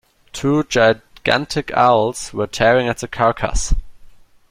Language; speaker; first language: English; non-native, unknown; German